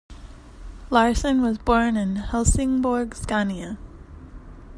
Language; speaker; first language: English; native; English